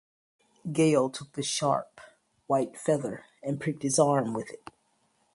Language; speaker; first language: English; native; English